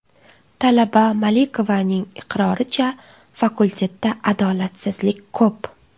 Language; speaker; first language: Uzbek; native; Uzbek